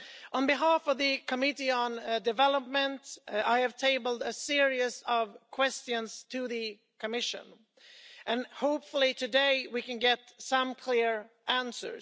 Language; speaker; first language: English; non-native, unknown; Swedish